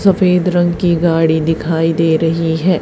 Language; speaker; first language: Hindi; native; Hindi